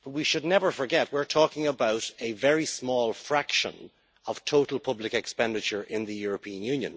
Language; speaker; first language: English; native; English